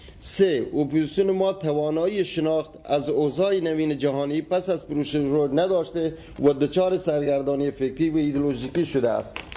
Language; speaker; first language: Persian; non-native, local second language; Baluchi